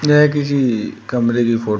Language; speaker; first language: Hindi; native; Hindi